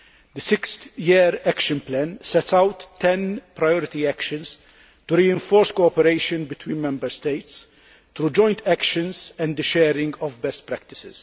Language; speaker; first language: English; non-native, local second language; Maltese